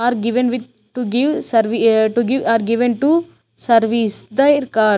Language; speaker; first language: English; non-native, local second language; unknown